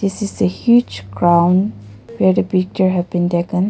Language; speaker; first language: English; non-native, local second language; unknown